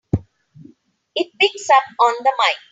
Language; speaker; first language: English; non-native, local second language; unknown